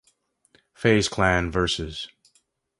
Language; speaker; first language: English; native; English